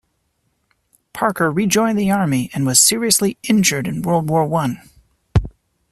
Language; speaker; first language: English; native; English